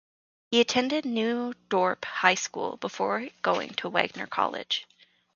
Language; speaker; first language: English; native; English